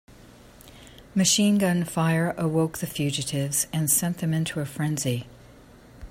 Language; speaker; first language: English; native; English